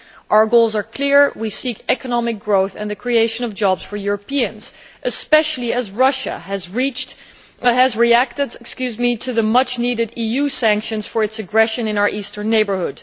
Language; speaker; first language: English; non-native, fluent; Dutch